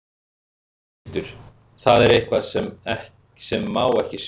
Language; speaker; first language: Icelandic; native; Icelandic